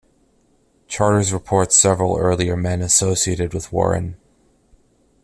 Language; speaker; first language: English; native; English